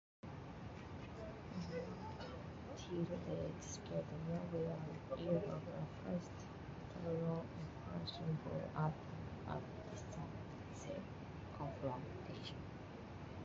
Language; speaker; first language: English; non-native, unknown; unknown